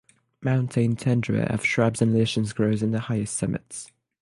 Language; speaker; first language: English; non-native, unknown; French